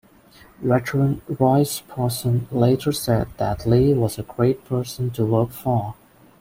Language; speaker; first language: English; non-native, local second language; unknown